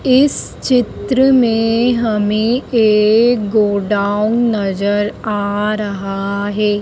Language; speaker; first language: Hindi; native; Hindi